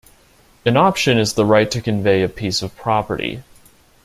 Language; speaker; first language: English; native; English